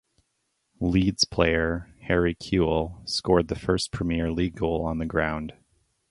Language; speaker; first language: English; native; English